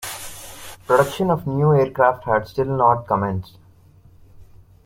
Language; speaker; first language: English; non-native, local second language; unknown